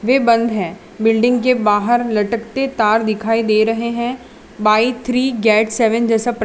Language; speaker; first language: Hindi; non-native, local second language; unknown